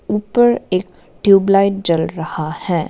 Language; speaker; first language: Hindi; non-native, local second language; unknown